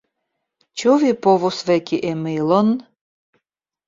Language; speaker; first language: Esperanto; non-native, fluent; Russian